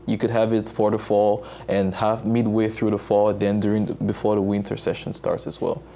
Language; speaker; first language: English; non-native, local second language; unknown